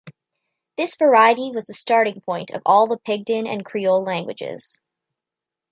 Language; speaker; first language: English; native; English